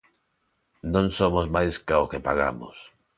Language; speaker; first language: Galician; non-native, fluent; Spanish